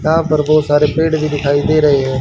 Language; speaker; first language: Hindi; native; Hindi